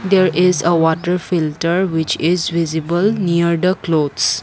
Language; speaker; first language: English; non-native, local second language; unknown